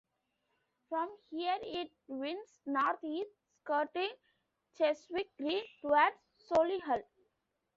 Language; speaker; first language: English; non-native, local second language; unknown